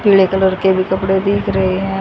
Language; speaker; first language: Hindi; native; Hindi